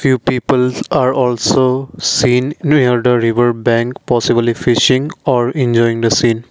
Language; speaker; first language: English; non-native, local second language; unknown